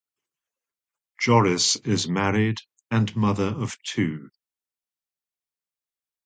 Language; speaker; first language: English; native; English